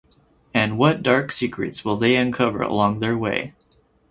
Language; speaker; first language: English; native; English